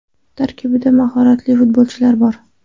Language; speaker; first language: Uzbek; non-native, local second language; Kara-Kalpak